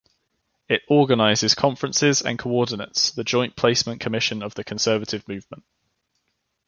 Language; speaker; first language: English; native; English